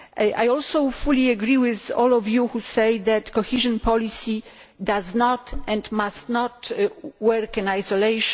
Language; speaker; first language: English; non-native, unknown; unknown